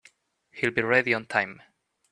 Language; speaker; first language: English; native; English